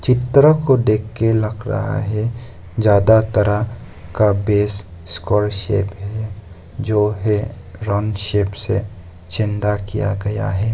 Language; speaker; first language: Hindi; non-native, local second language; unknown